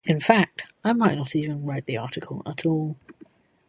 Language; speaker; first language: English; native; English